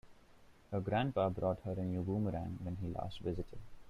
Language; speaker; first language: English; non-native, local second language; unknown